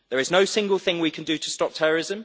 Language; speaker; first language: English; native; English